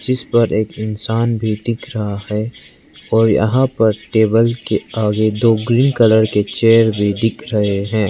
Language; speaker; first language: Hindi; non-native, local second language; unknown